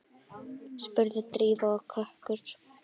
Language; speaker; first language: Icelandic; native; Icelandic